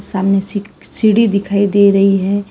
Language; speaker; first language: Hindi; non-native, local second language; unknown